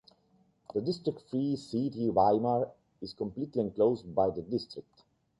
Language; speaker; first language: English; non-native, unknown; Italian